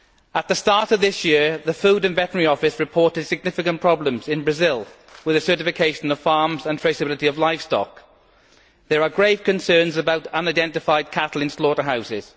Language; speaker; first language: English; native; English